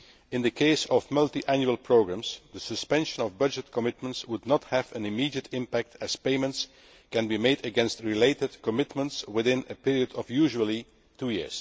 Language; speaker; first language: English; non-native, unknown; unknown